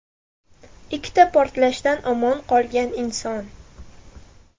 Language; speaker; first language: Uzbek; non-native, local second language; Russian